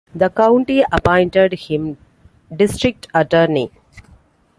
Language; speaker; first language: English; non-native, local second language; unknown